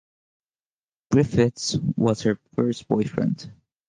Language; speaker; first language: English; native; English